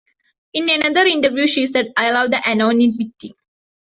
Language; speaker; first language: English; non-native, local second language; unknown